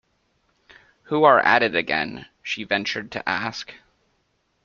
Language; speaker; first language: English; native; English